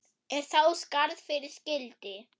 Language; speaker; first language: Icelandic; non-native, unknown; German